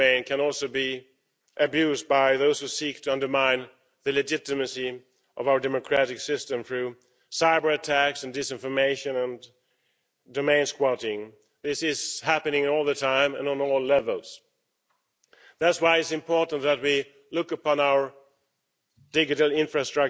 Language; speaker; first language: English; non-native, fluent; Swedish